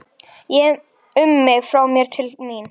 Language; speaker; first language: Icelandic; native; Icelandic